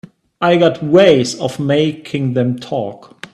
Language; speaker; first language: English; non-native, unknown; German